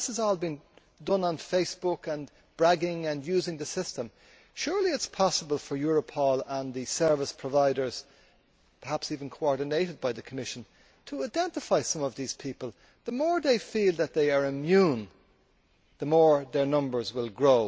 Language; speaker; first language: English; native; English